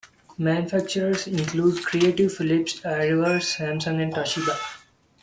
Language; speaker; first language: English; non-native, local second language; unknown